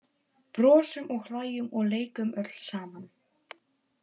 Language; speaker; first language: Icelandic; non-native, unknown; Polish